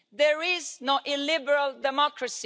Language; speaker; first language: English; non-native, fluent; Italian